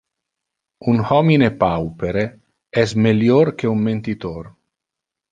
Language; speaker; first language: Interlingua; non-native, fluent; Italian